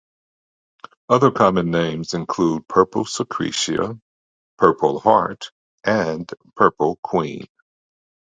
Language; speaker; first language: English; native; English